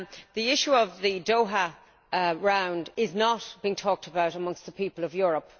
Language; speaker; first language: English; native; English